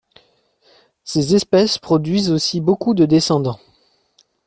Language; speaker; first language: French; native; French